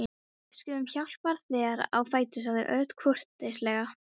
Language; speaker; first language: Icelandic; non-native, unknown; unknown